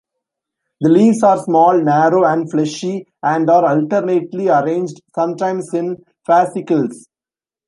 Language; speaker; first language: English; non-native, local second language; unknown